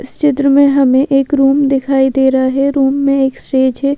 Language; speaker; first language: Hindi; native; Hindi